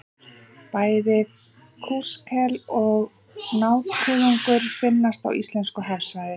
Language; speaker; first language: Icelandic; native; Icelandic